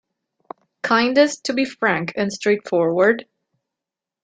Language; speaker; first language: English; non-native, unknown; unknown